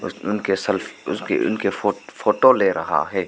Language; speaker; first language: Hindi; non-native, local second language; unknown